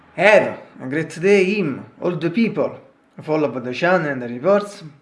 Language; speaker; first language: English; non-native, learner; Italian